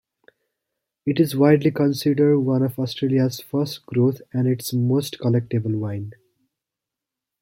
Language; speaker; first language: English; native; English